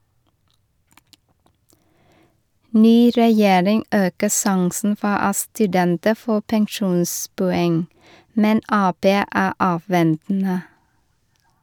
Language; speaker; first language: Norwegian; non-native, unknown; Vietnamese